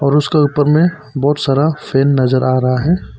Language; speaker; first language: Hindi; non-native, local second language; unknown